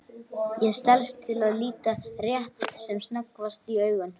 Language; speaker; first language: Icelandic; native; Icelandic